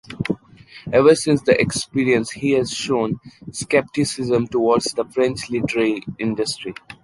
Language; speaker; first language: English; non-native, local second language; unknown